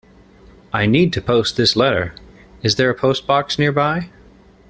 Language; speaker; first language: English; native; English